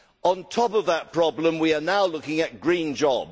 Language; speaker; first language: English; native; English